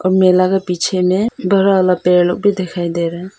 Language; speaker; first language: Hindi; non-native, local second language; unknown